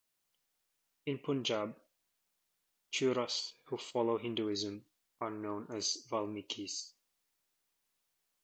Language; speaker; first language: English; native; English